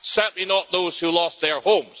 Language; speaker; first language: English; native; English